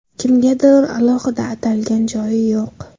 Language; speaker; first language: Uzbek; native; Uzbek